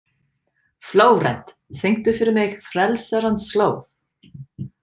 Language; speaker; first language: Icelandic; non-native, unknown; English